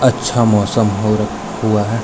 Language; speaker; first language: Hindi; non-native, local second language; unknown